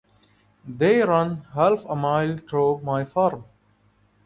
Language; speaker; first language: English; non-native, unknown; Arabic